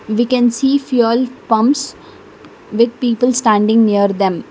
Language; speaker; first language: English; non-native, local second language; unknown